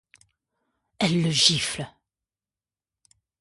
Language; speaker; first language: French; native; French